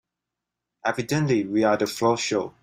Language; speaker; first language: English; non-native, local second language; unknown